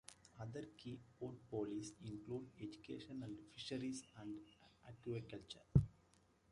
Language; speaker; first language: English; native; English